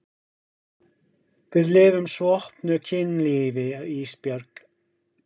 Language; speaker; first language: Icelandic; non-native, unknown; English